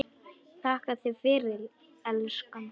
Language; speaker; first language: Icelandic; non-native, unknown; Polish